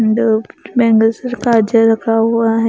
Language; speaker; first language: Hindi; non-native, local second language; Punjabi